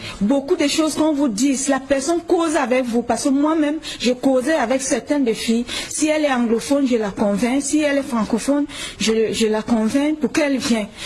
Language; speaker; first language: French; non-native, local second language; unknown